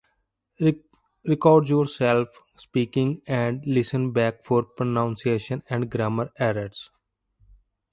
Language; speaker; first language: English; non-native, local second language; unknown